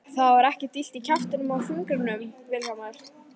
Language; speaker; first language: Icelandic; native; Icelandic